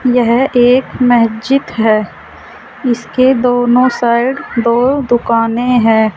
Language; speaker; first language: Hindi; native; Hindi